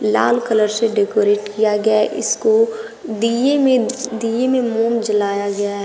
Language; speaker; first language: Hindi; native; Hindi